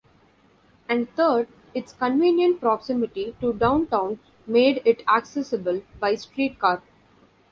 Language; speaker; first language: English; non-native, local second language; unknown